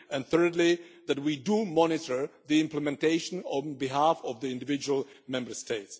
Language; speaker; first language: English; non-native, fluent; Czech